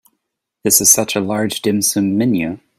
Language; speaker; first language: English; native; English